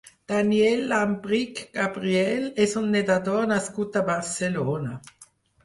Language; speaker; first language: Catalan; non-native, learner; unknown